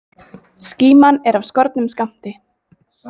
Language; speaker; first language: Icelandic; native; Icelandic